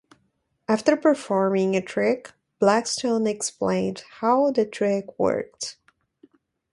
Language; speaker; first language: English; native; English